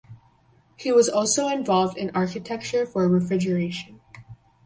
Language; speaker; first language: English; native; English